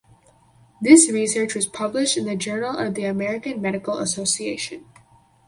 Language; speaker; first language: English; native; English